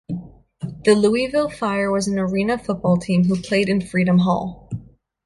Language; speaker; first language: English; native; English